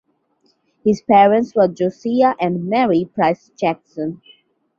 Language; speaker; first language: English; non-native, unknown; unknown